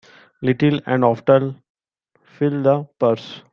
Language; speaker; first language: English; non-native, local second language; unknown